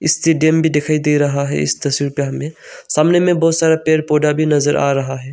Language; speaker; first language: Hindi; non-native, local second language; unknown